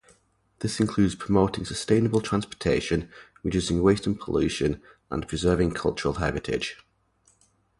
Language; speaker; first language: English; native; English